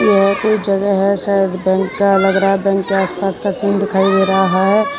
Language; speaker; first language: Hindi; non-native, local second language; Gujarati